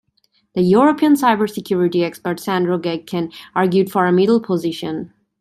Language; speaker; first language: English; native; English